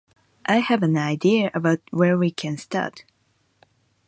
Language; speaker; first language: English; non-native, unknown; Japanese